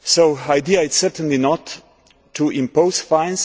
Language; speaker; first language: English; non-native, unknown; Slovenian